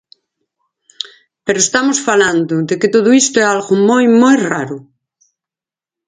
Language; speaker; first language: Galician; native; Galician